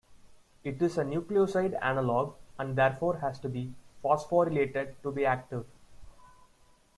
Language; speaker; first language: English; non-native, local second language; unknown